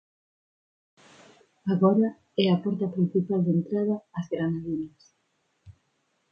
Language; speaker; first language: Galician; non-native, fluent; Spanish